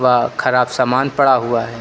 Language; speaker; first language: Hindi; native; Hindi